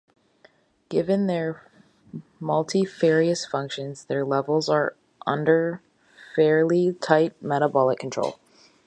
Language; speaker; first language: English; native; English